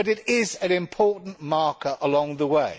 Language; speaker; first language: English; native; English